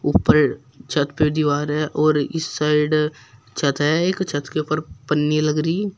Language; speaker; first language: Hindi; native; Hindi